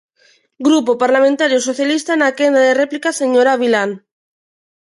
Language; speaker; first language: Galician; non-native, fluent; Spanish